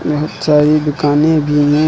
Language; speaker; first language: Hindi; native; Hindi